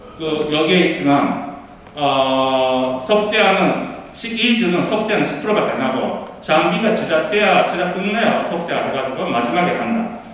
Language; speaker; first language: Korean; early bilingual, heritage; Korean